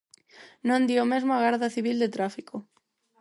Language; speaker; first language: Galician; non-native, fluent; Spanish